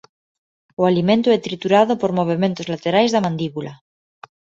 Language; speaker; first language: Galician; non-native, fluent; Spanish